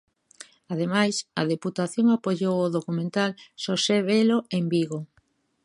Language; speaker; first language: Galician; native; Galician